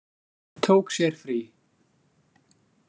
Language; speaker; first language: Icelandic; native; Icelandic